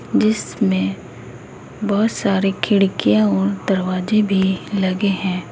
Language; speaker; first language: Hindi; native; Hindi